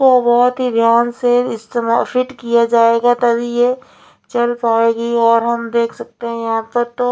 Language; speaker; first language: Hindi; non-native, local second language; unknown